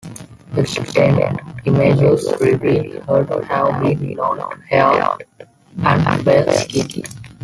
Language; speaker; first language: English; non-native, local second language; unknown